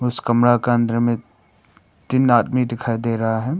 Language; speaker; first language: Hindi; non-native, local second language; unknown